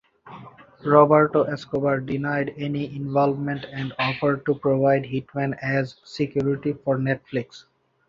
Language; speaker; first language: English; non-native, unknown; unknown